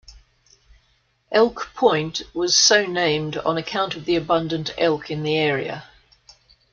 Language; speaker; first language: English; native; English